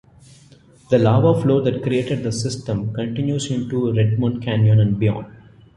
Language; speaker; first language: English; non-native, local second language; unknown